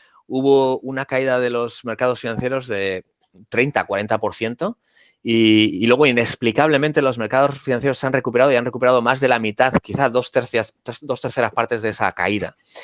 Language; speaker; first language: Spanish; native; Spanish